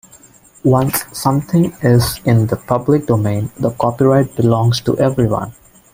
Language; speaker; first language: English; non-native, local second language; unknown